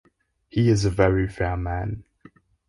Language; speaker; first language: English; non-native, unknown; German